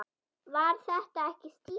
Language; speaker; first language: Icelandic; non-native, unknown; German